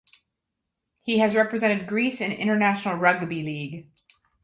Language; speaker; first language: English; native; English